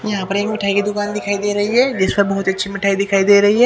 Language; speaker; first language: Hindi; native; Hindi